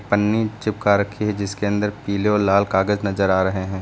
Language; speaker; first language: Hindi; native; Hindi